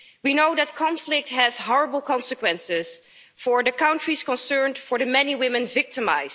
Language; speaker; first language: English; non-native, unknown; Dutch